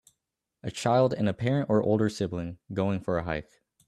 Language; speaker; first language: English; native; English